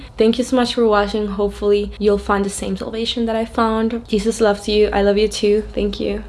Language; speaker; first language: English; non-native, fluent; Spanish